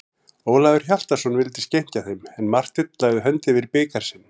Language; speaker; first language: Icelandic; native; Icelandic